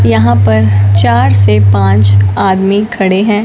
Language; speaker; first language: Hindi; non-native, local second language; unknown